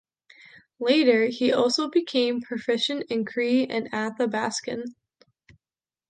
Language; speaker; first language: English; native; English